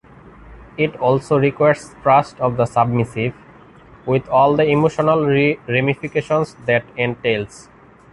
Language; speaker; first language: English; non-native, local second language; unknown